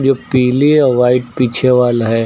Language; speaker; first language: Hindi; native; Hindi